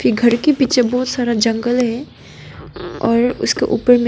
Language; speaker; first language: Hindi; non-native, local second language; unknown